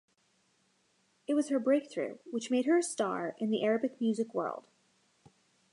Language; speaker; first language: English; native; English